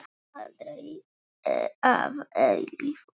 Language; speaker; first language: Icelandic; non-native, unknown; Polish